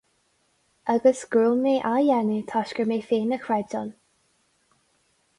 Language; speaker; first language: Irish; non-native, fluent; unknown